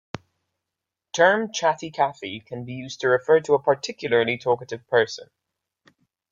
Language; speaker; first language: English; native; English